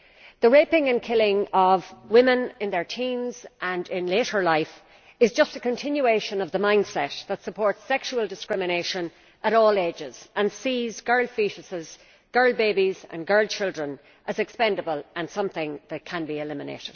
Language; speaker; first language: English; native; English